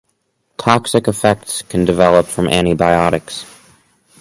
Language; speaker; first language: English; native; English